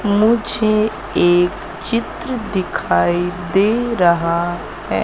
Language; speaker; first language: Hindi; native; Hindi